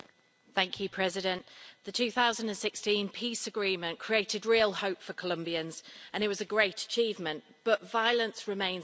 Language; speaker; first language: English; native; English